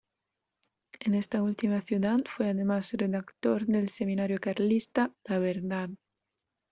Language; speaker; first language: Spanish; non-native, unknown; Italian